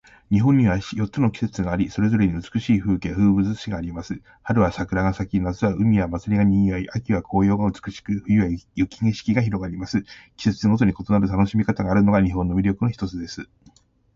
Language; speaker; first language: Japanese; native; Japanese